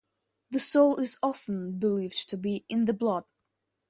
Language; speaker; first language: English; non-native, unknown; Russian